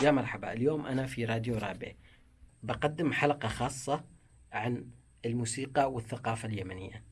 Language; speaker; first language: Arabic; native; Arabic